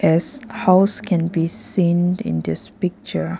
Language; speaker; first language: English; non-native, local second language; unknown